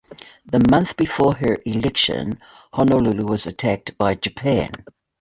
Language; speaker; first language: English; native; English